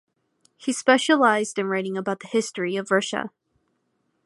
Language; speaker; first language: English; native; English